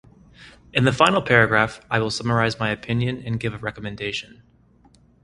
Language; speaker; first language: English; native; English